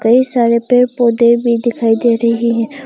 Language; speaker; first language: Hindi; non-native, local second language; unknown